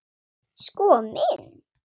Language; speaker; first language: Icelandic; non-native, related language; Swedish